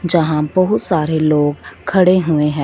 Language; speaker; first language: Hindi; non-native, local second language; Punjabi